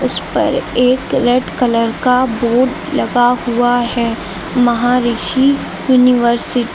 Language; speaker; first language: Hindi; native; Hindi